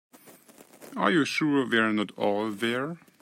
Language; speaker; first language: English; native; English